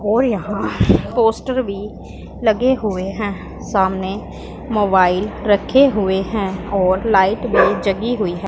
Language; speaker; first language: Hindi; non-native, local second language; Punjabi